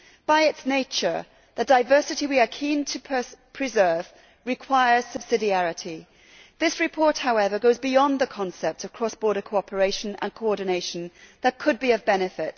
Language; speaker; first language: English; native; English